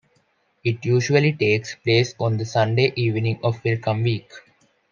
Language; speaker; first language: English; non-native, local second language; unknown